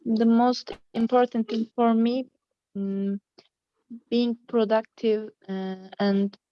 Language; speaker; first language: English; non-native, learner; Turkish